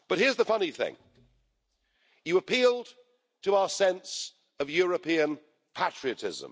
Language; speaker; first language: English; native; English